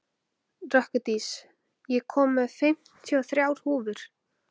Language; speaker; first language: Icelandic; native; Icelandic